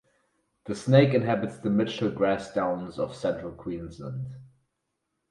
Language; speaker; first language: English; non-native, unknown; German